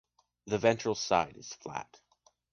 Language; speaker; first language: English; native; English